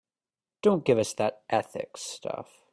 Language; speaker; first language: English; native; English